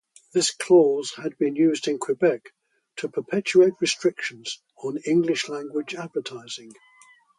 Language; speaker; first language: English; native; English